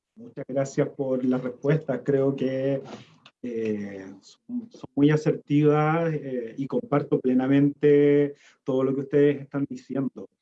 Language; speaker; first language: Spanish; native; Spanish